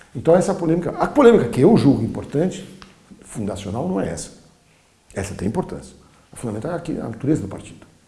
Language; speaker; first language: Portuguese; early bilingual, other home language; Polish